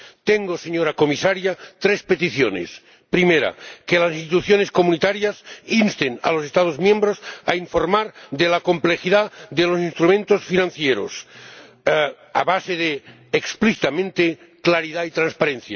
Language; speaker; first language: Spanish; non-native, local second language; Catalan